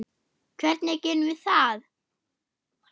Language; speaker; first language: Icelandic; non-native, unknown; German